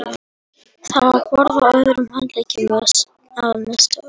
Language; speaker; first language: Icelandic; non-native, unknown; Polish